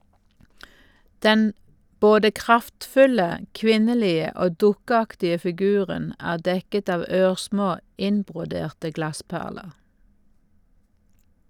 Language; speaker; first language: Norwegian; native; Norwegian